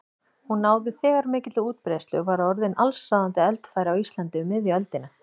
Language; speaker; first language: Icelandic; native; Icelandic